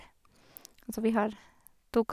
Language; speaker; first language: Norwegian; non-native, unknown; Hungarian